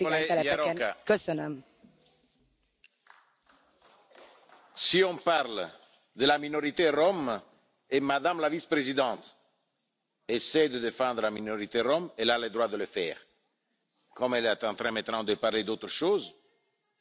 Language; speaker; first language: French; non-native, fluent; Italian